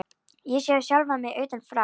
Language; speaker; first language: Icelandic; native; Icelandic